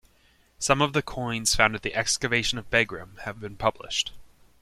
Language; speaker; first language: English; native; English